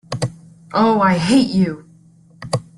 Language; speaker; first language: English; native; English